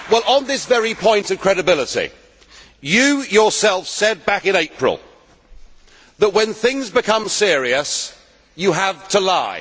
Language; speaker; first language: English; native; English